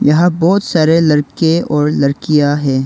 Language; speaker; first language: Hindi; non-native, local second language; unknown